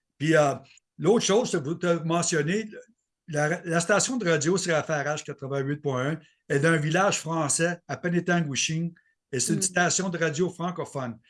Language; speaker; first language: French; native; French